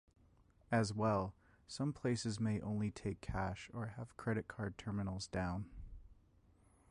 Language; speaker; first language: English; native; English